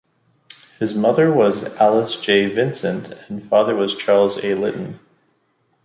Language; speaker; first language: English; native; English